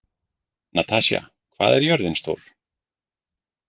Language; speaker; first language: Icelandic; native; Icelandic